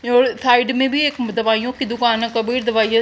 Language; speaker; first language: Hindi; native; Hindi